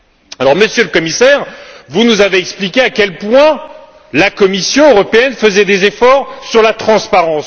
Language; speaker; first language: French; native; French